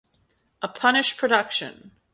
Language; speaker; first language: English; native; English